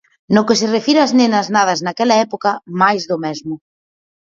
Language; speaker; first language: Galician; native; Galician